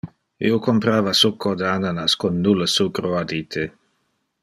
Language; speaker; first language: Interlingua; non-native, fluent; Dutch